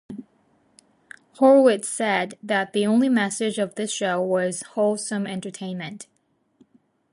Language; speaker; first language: English; non-native, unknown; Japanese